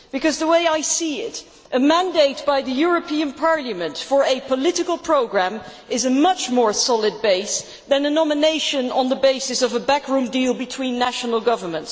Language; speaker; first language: English; non-native, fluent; Dutch